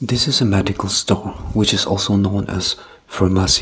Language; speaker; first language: English; non-native, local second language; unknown